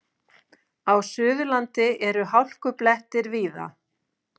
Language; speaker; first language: Icelandic; native; Icelandic